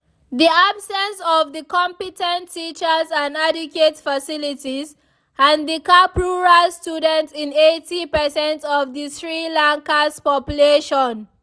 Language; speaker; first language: English; non-native, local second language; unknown